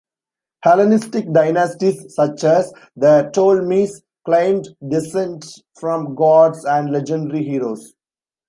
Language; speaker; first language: English; non-native, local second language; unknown